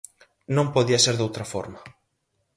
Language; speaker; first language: Galician; native; Galician